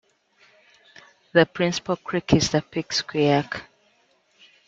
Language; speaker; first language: English; native; English